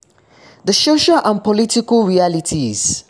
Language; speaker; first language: English; non-native, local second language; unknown